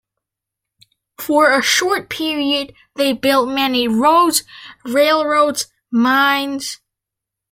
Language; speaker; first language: English; native; English